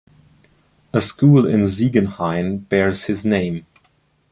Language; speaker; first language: English; non-native, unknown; German